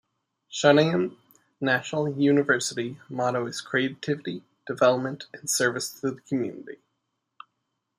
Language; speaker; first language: English; native; English